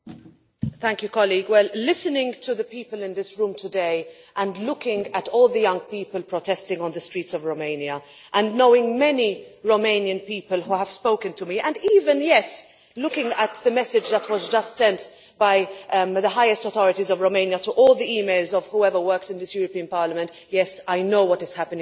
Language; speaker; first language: English; non-native, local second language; Maltese